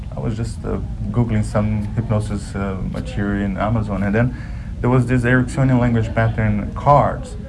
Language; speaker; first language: English; non-native, fluent; Portuguese